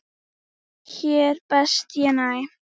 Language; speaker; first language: Icelandic; native; Icelandic